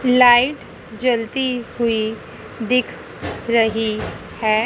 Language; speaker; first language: Hindi; native; Hindi